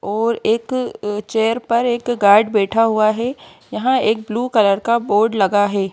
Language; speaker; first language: Hindi; native; Hindi